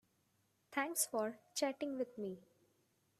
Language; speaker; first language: English; non-native, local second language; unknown